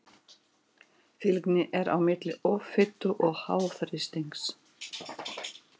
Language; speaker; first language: Icelandic; non-native, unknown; Russian